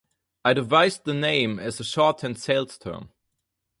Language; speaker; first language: English; non-native, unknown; German